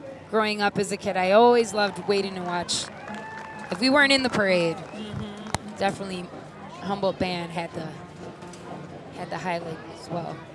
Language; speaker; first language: English; early bilingual, other home language; Spanish